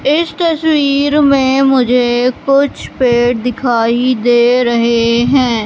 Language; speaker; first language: Hindi; native; Hindi